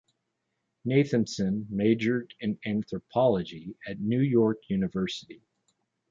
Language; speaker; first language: English; native; English